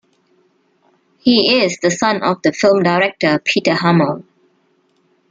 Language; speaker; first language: English; non-native, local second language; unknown